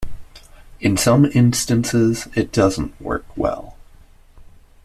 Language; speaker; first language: English; native; English